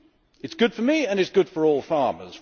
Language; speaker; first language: English; native; English